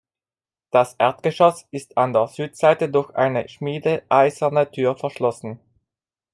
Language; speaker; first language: German; non-native, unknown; Italian